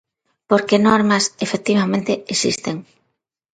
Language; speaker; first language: Galician; non-native, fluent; Spanish